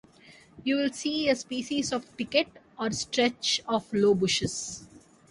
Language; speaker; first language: English; native; English